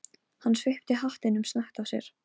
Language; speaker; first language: Icelandic; non-native, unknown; Polish